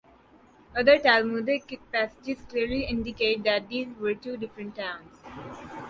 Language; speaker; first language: English; non-native, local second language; Urdu